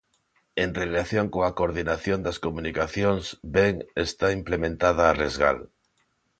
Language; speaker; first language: Galician; non-native, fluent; Spanish